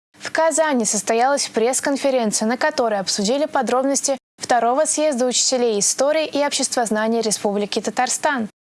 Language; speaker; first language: Russian; native; Russian